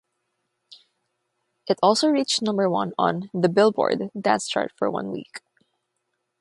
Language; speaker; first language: English; non-native, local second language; Filipino